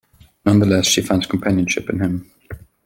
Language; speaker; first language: English; non-native, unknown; German